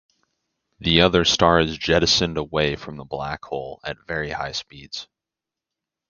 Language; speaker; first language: English; native; English